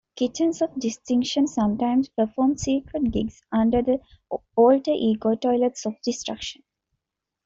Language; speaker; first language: English; non-native, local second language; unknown